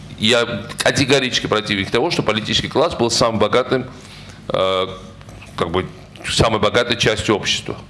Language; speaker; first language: Russian; non-native, local second language; Georgian